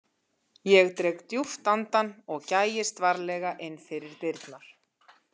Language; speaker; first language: Icelandic; native; Icelandic